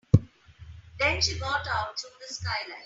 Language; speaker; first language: English; non-native, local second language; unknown